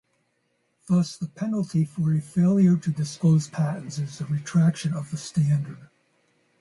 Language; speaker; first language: English; native; English